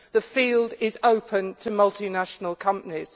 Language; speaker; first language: English; native; English